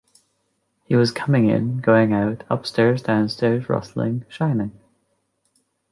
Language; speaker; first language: English; native; English